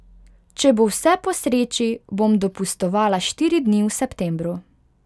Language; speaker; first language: Slovenian; non-native, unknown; Hungarian